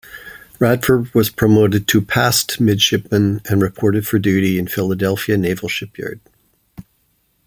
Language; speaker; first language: English; native; English